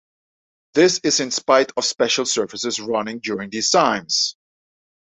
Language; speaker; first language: English; non-native, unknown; Dutch